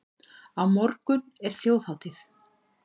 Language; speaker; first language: Icelandic; native; Icelandic